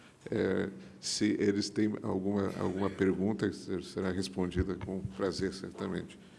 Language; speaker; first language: Portuguese; native; Portuguese